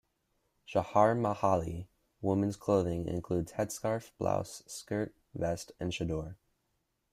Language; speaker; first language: English; native; English